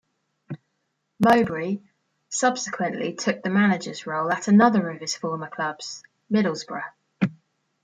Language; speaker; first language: English; native; English